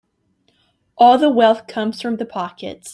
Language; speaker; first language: English; native; English